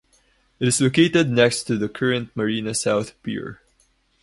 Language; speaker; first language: English; non-native, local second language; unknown